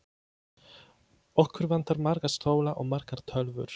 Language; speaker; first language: Icelandic; non-native, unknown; Polish